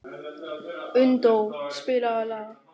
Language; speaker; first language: Icelandic; non-native, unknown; German